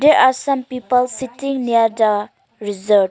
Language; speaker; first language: English; non-native, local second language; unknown